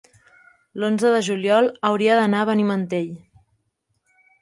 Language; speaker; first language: Catalan; native; Catalan